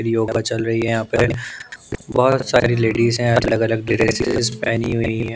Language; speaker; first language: Hindi; non-native, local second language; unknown